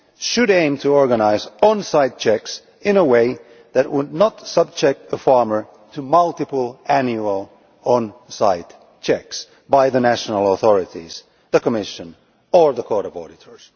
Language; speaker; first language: English; non-native, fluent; Finnish